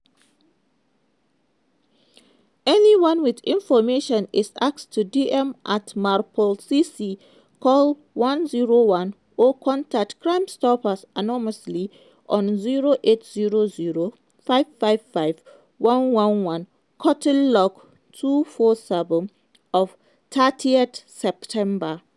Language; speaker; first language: English; non-native, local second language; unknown